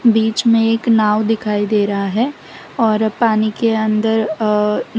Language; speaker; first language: Hindi; non-native, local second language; Gujarati